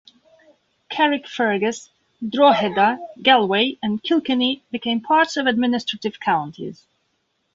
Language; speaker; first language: English; non-native, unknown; Belarusian